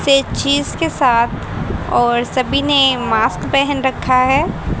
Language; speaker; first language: Hindi; native; Hindi